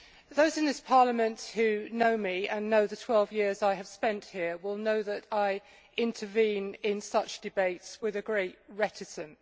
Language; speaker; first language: English; native; English